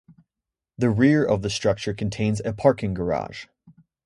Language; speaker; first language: English; native; English